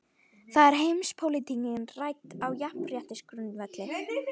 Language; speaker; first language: Icelandic; native; Icelandic